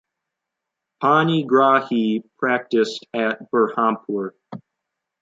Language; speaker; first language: English; native; English